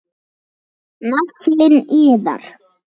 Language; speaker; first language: Icelandic; native; Icelandic